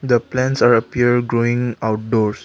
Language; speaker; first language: English; non-native, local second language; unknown